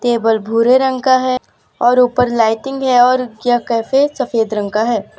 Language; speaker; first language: Hindi; non-native, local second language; Gujarati